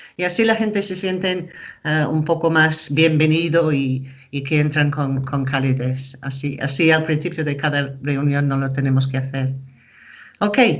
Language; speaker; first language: Spanish; non-native, fluent; English